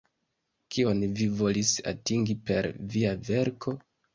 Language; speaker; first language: Esperanto; non-native, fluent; Kinyarwanda